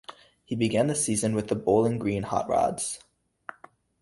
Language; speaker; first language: English; native; English